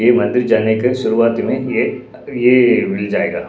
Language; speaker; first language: Hindi; non-native, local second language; Punjabi